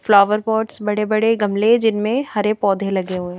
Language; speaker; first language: Hindi; native; Hindi